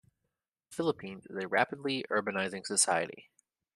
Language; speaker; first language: English; native; English